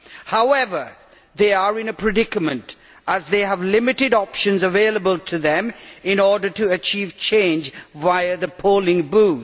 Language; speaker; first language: English; native; English